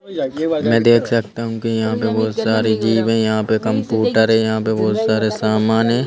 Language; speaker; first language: Hindi; native; Hindi